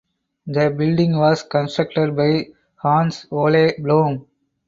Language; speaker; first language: English; non-native, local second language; Tamil